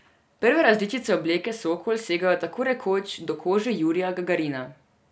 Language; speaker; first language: Slovenian; non-native, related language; Serbian